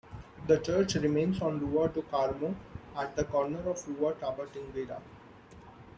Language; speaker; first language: English; non-native, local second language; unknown